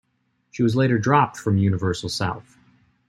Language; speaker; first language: English; native; English